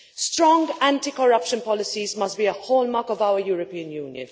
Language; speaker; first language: English; non-native, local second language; Maltese